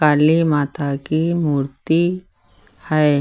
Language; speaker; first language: Hindi; native; Hindi